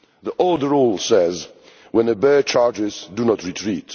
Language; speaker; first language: English; non-native, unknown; Polish